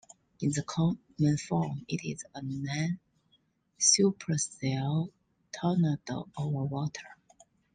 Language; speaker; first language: English; non-native, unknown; Chinese